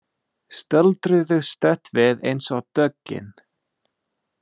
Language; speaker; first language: Icelandic; non-native, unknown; English